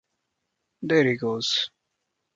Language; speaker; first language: English; non-native, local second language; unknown